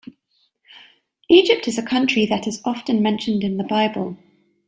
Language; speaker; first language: English; native; English